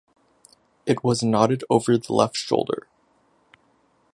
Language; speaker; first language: English; native; English